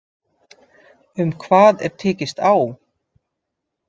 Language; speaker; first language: Icelandic; non-native, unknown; Dutch